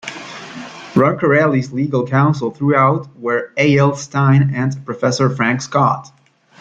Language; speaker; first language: English; native; English